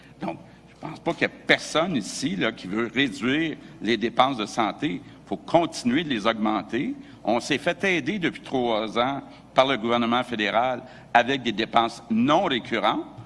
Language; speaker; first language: French; native; French